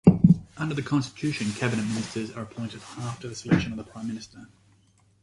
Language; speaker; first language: English; native; English